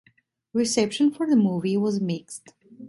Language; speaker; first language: English; non-native, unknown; Italian